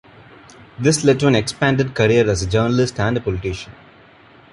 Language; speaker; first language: English; non-native, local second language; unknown